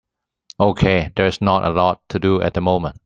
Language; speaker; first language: English; non-native, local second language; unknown